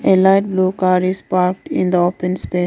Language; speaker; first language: English; non-native, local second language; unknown